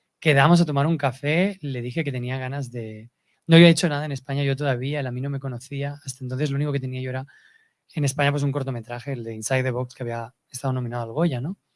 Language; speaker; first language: Spanish; native; Spanish